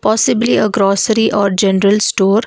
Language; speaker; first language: English; non-native, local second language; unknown